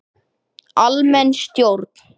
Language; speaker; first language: Icelandic; native; Icelandic